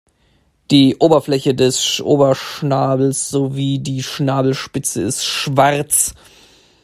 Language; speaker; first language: German; native; German